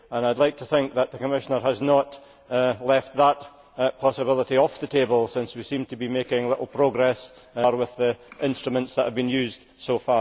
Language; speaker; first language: English; native; English